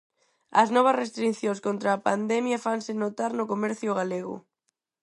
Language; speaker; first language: Galician; non-native, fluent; Spanish